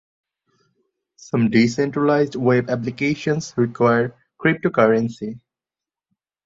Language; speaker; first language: English; non-native, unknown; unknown